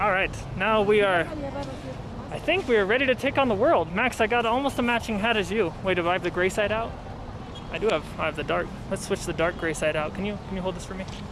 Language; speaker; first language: English; native; English